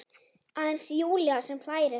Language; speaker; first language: Icelandic; native; Icelandic